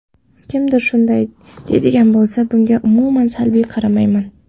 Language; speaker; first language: Uzbek; non-native, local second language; Kara-Kalpak